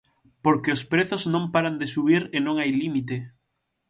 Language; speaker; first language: Galician; native; Galician